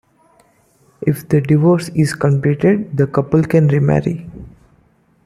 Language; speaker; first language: English; non-native, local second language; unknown